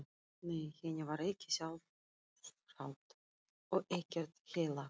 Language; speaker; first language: Icelandic; non-native, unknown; Russian